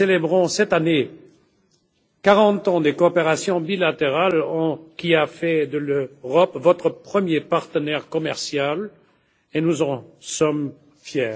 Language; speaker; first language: French; non-native, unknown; German